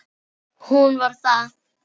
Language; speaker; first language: Icelandic; non-native, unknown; Filipino